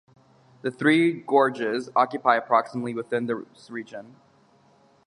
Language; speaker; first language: English; native; English